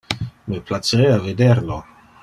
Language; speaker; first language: Interlingua; non-native, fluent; Dutch